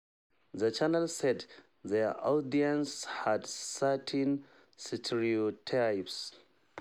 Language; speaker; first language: English; non-native, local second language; Hausa